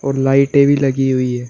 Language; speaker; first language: Hindi; native; Hindi